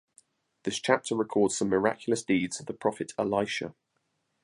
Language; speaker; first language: English; native; English